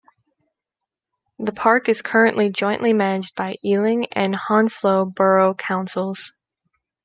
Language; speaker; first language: English; native; English